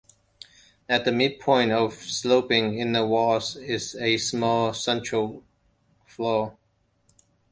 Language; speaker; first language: English; non-native, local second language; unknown